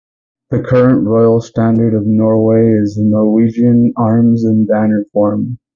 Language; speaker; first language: English; native; English